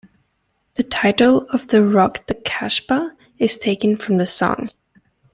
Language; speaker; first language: English; native; English